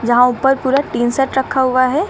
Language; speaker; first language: Hindi; native; Hindi